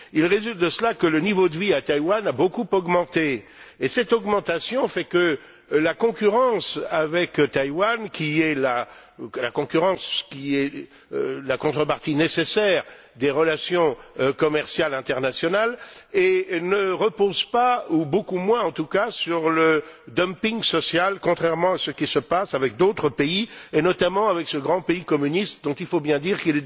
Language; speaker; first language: French; native; French